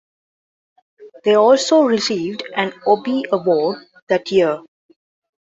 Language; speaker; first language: English; non-native, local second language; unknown